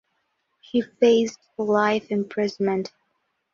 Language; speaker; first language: English; non-native, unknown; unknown